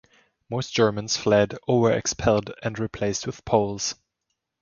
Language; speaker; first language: English; non-native, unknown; German